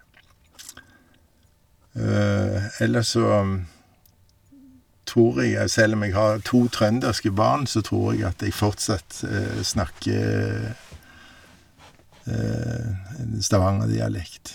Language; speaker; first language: Norwegian; native; Norwegian